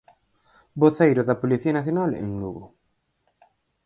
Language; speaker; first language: Galician; native; Galician